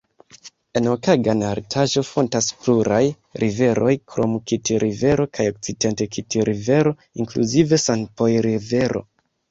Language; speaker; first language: Esperanto; non-native, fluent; Kinyarwanda